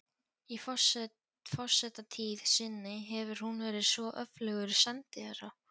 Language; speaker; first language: Icelandic; non-native, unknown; Polish